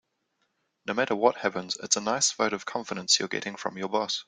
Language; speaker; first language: English; native; English